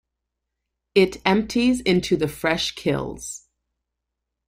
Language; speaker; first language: English; native; English